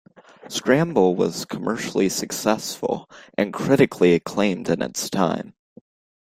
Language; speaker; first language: English; native; English